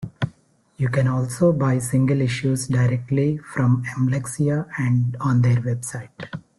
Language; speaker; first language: English; non-native, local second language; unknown